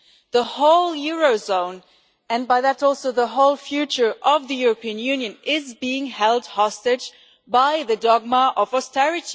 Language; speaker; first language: English; non-native, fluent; German